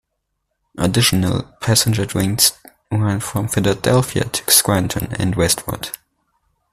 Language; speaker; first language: English; non-native, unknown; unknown